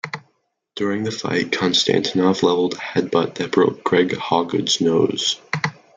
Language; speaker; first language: English; native; English